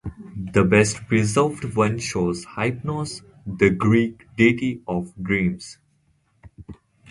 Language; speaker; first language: English; native; English